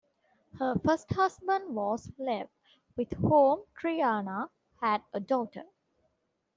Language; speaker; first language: English; non-native, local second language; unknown